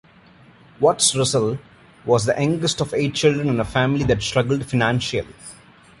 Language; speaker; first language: English; non-native, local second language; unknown